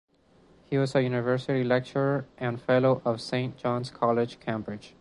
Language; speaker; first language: English; non-native, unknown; Spanish